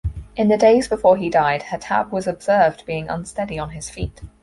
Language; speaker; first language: English; native; English